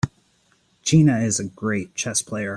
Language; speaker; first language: English; native; English